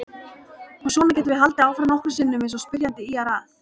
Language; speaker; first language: Icelandic; native; Icelandic